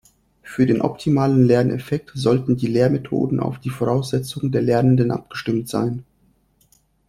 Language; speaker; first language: German; non-native, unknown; Russian